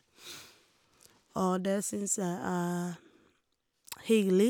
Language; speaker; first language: Norwegian; non-native, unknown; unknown